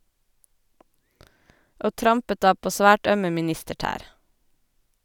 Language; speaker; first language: Norwegian; native; Norwegian